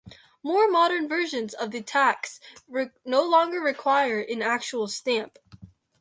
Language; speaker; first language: English; native; English